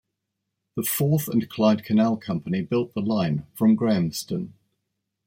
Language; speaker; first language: English; native; English